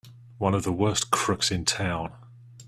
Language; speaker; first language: English; native; English